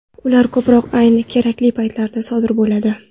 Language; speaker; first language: Uzbek; non-native, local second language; Kara-Kalpak